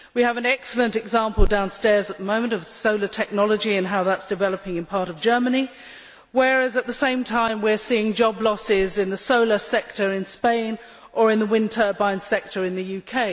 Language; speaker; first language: English; native; English